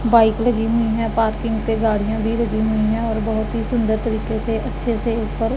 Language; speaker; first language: Hindi; non-native, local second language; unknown